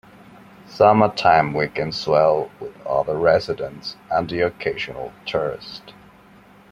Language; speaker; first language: English; non-native, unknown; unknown